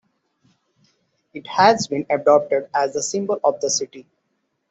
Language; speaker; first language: English; non-native, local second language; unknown